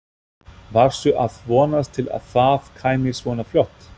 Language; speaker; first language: Icelandic; non-native, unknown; German